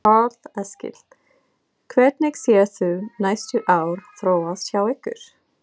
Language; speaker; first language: Icelandic; non-native, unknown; English